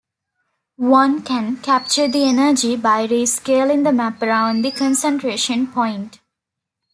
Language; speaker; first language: English; non-native, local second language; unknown